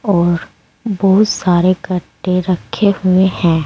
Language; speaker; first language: Hindi; native; Hindi